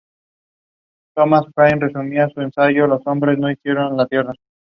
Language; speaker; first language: English; non-native, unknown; Spanish